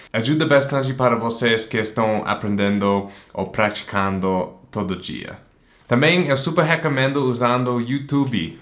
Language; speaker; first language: Portuguese; non-native, fluent; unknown